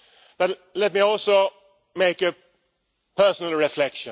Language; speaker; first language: English; non-native, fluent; Swedish